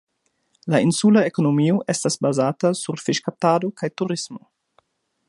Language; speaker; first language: Esperanto; non-native, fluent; German